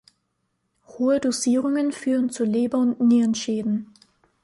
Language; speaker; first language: German; native; German